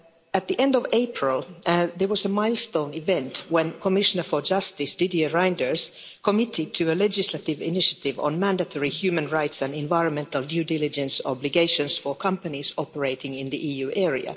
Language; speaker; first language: English; non-native, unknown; Finnish